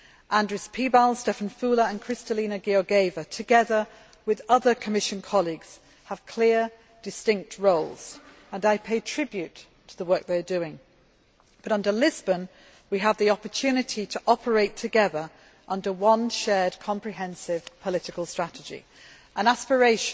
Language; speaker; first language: English; native; English